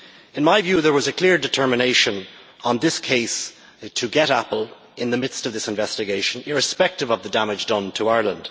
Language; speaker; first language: English; native; English